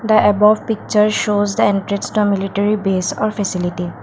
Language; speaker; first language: English; non-native, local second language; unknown